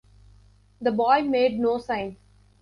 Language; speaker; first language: English; non-native, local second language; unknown